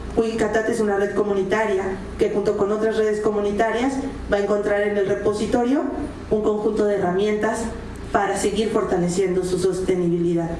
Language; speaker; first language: Spanish; native; Spanish